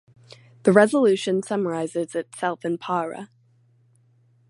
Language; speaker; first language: English; native; English